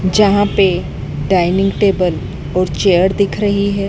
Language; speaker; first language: Hindi; native; Hindi